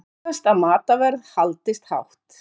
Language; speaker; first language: Icelandic; native; Icelandic